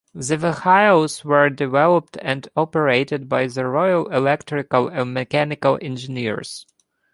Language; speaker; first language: English; non-native, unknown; Ukrainian